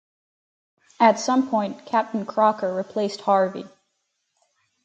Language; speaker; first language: English; native; English